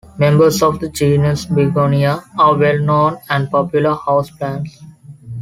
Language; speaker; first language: English; non-native, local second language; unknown